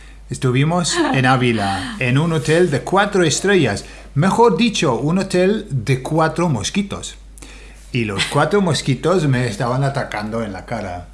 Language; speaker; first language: Spanish; non-native, fluent; English